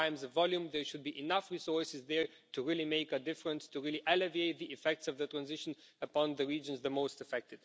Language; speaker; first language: English; non-native, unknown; Romanian